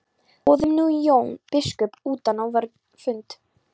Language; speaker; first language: Icelandic; non-native, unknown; Polish